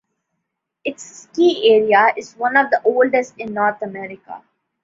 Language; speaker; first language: English; non-native, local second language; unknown